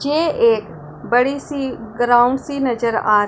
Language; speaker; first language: Hindi; non-native, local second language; Punjabi